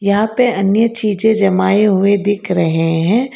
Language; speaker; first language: Hindi; non-native, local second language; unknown